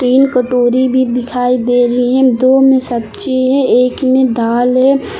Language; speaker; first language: Hindi; native; Hindi